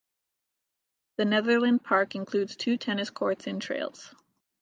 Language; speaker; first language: English; native; English